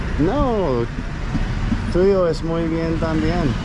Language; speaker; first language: Spanish; non-native, learner; English